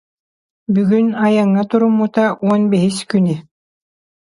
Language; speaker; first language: Yakut; non-native, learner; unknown